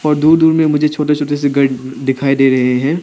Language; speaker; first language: Hindi; non-native, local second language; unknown